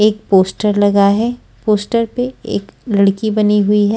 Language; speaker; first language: Hindi; non-native, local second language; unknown